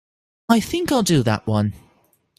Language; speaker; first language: English; non-native, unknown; Dutch